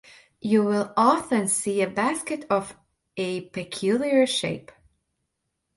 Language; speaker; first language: English; non-native, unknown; Latvian